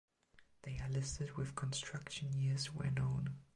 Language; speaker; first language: English; non-native, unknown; German